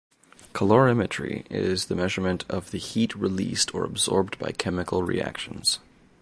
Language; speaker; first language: English; native; English